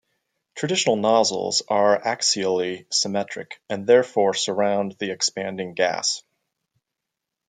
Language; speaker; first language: English; native; English